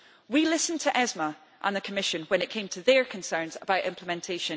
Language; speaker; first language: English; native; English